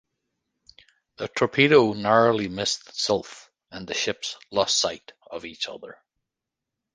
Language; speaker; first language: English; native; English